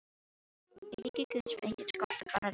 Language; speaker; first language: Icelandic; non-native, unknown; Filipino